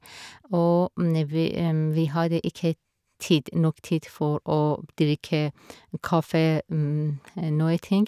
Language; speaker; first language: Norwegian; non-native, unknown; Persian